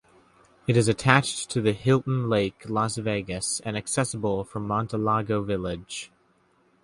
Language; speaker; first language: English; native; English